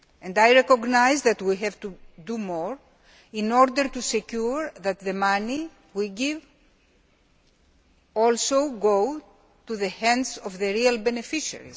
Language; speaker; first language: English; non-native, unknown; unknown